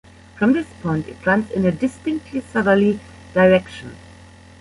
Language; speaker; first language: English; non-native, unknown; German